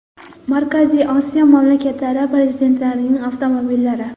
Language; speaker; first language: Uzbek; non-native, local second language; Kara-Kalpak